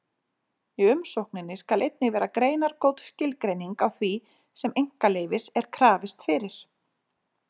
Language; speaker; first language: Icelandic; native; Icelandic